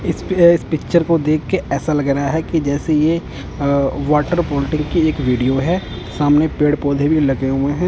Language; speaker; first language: Hindi; non-native, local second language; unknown